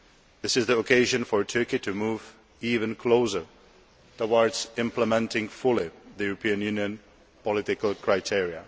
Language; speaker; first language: English; non-native, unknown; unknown